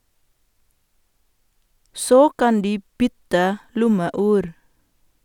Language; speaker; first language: Norwegian; non-native, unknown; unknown